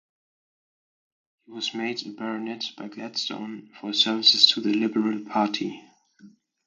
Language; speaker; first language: English; non-native, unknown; German